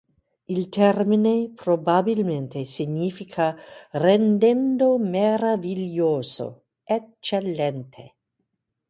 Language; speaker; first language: Italian; non-native, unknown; English